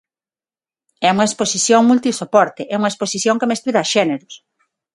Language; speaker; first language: Galician; non-native, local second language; Spanish